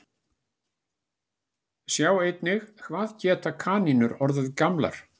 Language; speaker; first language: Icelandic; native; Icelandic